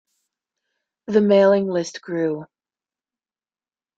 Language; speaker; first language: English; native; English